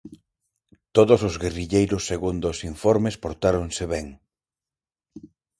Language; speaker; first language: Galician; non-native, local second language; Spanish